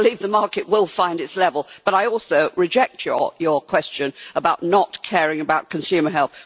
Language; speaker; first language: English; native; English